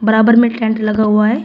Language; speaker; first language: Hindi; native; Hindi